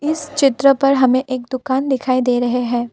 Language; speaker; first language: Hindi; non-native, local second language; Assamese